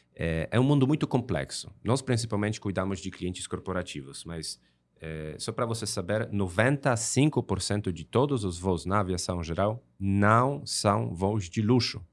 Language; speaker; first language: Portuguese; non-native, fluent; Polish